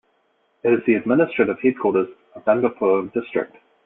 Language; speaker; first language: English; native; English